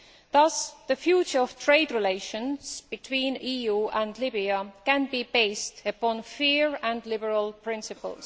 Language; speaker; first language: English; non-native, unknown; Estonian